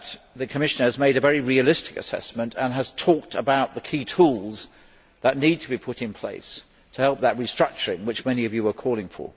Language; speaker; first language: English; native; English